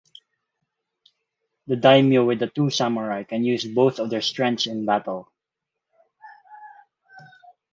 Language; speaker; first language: English; non-native, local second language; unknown